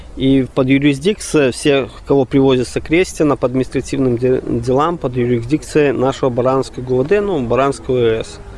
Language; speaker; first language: Russian; native; Russian